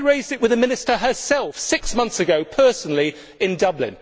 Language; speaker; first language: English; native; English